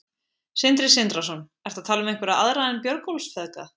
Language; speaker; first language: Icelandic; native; Icelandic